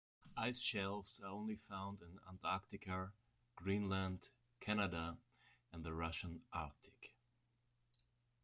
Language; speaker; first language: English; non-native, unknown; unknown